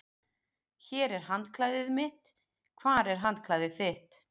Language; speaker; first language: Icelandic; native; Icelandic